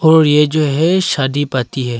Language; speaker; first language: Hindi; early bilingual, other home language; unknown